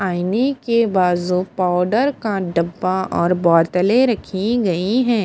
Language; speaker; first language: Hindi; non-native, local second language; Punjabi